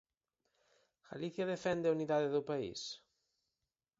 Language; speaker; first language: Galician; native; Galician